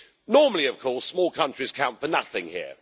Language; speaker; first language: English; native; English